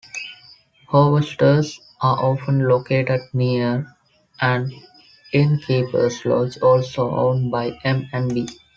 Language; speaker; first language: English; non-native, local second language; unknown